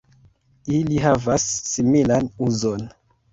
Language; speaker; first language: Esperanto; non-native, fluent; Kinyarwanda